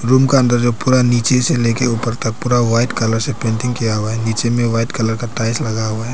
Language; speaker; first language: Hindi; non-native, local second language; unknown